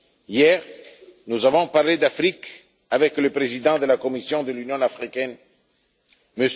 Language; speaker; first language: French; non-native, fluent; Italian